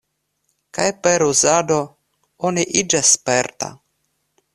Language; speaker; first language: Esperanto; non-native, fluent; Russian